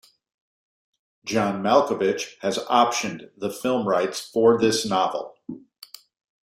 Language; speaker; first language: English; native; English